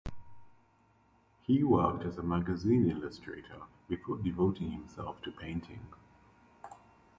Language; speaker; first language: English; native; English